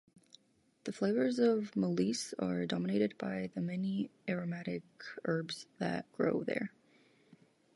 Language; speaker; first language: English; native; English